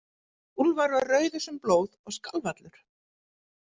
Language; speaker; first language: Icelandic; native; Icelandic